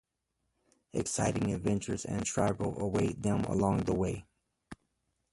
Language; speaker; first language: English; native; English